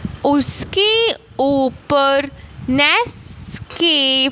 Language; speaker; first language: Hindi; non-native, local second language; Punjabi